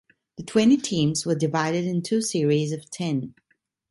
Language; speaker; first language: English; non-native, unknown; Italian